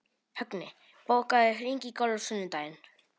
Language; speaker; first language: Icelandic; non-native, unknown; Polish